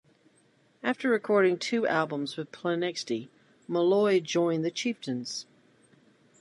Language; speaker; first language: English; native; English